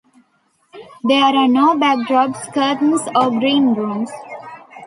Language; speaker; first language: English; non-native, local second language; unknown